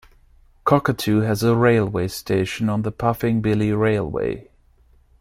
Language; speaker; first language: English; non-native, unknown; German